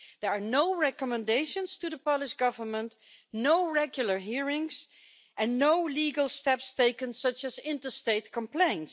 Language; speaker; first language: English; non-native, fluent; Dutch